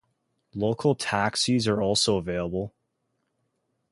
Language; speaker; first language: English; native; English